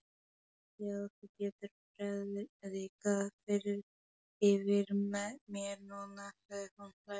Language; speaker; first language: Icelandic; non-native, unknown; Polish